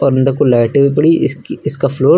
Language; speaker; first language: Hindi; native; Hindi